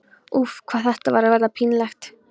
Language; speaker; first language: Icelandic; non-native, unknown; Polish